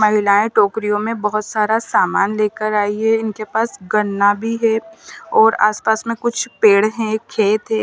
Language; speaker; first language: Hindi; non-native, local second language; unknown